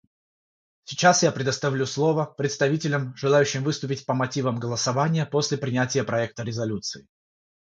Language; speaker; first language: Russian; non-native, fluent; Georgian